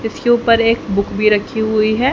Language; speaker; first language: Hindi; native; Hindi